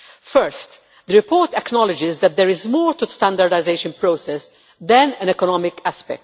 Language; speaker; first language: English; non-native, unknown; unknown